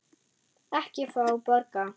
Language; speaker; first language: Icelandic; non-native, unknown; German